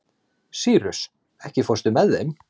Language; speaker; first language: Icelandic; native; Icelandic